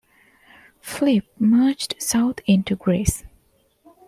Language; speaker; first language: English; non-native, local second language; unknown